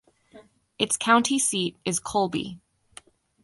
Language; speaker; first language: English; native; English